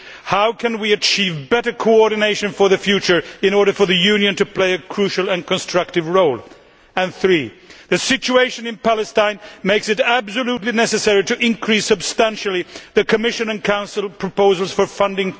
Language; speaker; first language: English; non-native, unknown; Swedish